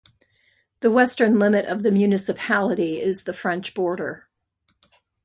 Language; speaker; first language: English; native; English